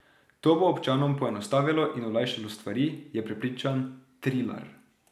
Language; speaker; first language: Slovenian; native; Slovenian